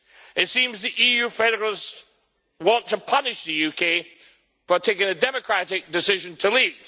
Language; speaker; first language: English; native; English